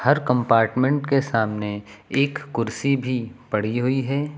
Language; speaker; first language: Hindi; native; Hindi